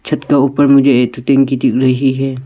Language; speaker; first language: Hindi; non-native, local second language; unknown